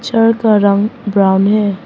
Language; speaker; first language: Hindi; non-native, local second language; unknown